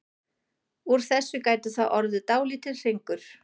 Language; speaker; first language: Icelandic; non-native, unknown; German